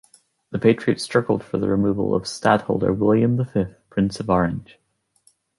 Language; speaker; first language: English; native; English